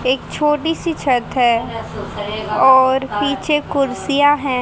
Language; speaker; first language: Hindi; native; Hindi